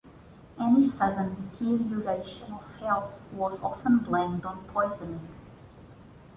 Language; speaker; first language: English; non-native, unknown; Portuguese